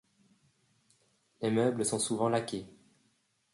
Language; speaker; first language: French; native; French